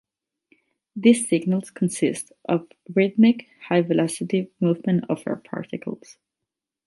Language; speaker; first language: English; non-native, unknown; Catalan